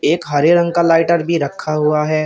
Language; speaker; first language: Hindi; native; Hindi